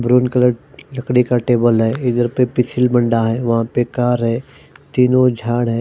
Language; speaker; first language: Hindi; non-native, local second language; Punjabi